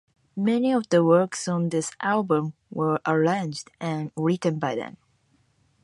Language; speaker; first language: English; non-native, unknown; Japanese